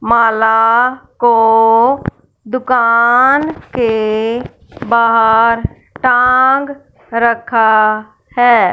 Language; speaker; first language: Hindi; non-native, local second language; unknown